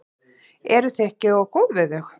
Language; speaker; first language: Icelandic; native; Icelandic